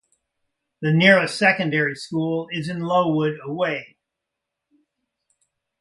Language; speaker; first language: English; native; English